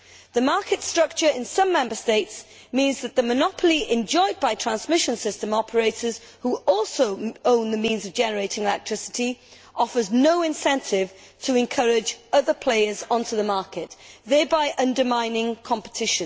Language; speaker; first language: English; native; English